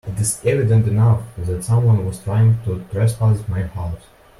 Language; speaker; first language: English; non-native, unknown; Russian